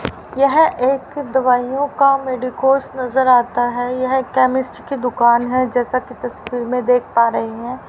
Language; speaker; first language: Hindi; native; Hindi